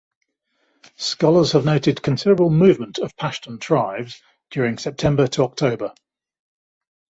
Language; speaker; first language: English; native; English